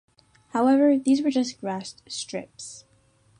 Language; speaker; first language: English; native; English